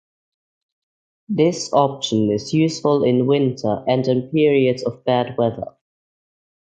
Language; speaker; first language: English; non-native, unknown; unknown